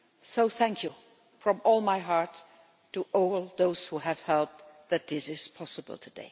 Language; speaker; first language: English; non-native, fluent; Luxembourgish